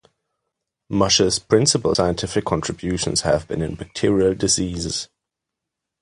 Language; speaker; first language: English; non-native, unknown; German